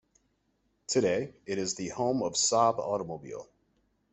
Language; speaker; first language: English; native; English